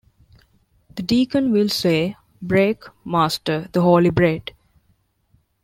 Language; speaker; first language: English; non-native, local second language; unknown